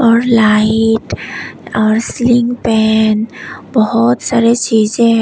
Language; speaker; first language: Hindi; non-native, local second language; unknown